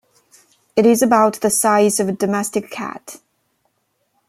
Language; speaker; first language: English; non-native, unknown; Chinese